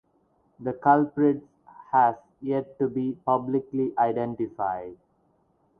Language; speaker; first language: English; non-native, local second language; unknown